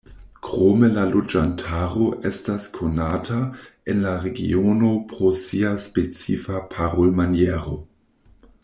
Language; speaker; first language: Esperanto; non-native, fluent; German